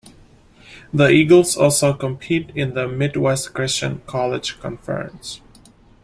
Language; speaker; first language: English; native; English